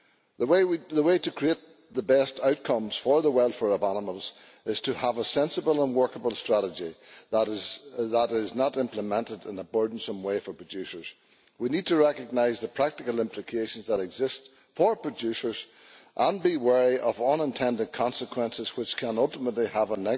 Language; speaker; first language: English; native; English